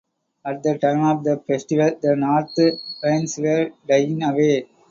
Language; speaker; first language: English; non-native, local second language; Tamil